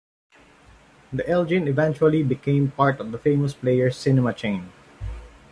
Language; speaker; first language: English; non-native, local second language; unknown